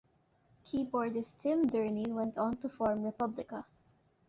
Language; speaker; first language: English; non-native, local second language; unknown